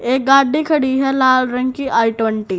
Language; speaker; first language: Hindi; native; Hindi